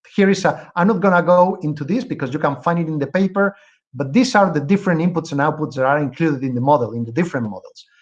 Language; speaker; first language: English; non-native, fluent; Spanish